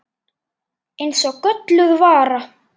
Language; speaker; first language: Icelandic; native; Icelandic